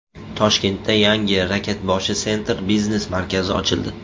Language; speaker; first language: Uzbek; native; Uzbek